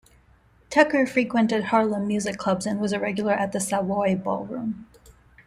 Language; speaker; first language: English; non-native, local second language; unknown